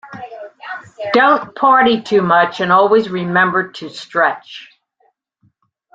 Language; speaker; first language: English; native; English